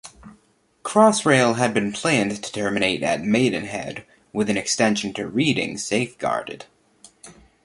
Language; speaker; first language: English; native; English